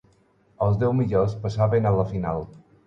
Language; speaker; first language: Catalan; non-native, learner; Spanish